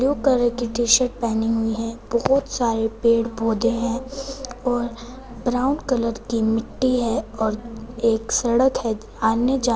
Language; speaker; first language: Hindi; non-native, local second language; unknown